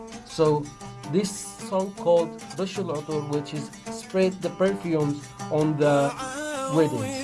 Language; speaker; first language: English; non-native, fluent; Arabic